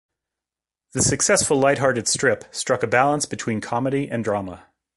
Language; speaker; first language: English; native; English